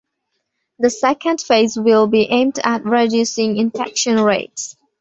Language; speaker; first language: English; non-native, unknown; Bangla